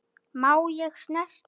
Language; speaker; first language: Icelandic; native; Icelandic